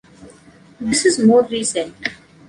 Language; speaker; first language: English; non-native, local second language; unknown